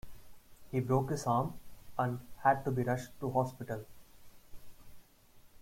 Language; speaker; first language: English; non-native, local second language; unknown